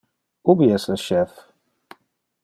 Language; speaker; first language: Interlingua; non-native, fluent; Dutch